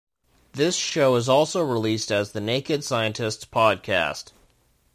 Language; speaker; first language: English; native; English